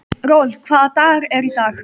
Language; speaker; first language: Icelandic; native; Icelandic